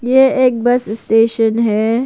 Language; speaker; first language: Hindi; early bilingual, other home language; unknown